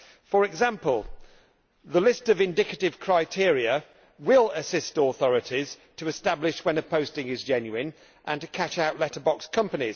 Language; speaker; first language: English; native; English